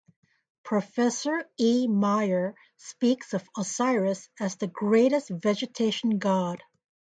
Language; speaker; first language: English; native; English